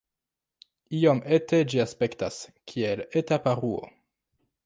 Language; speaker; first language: Esperanto; non-native, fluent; French